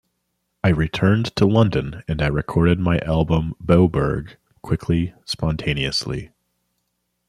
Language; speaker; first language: English; native; English